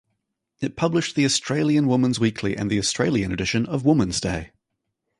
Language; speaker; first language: English; native; English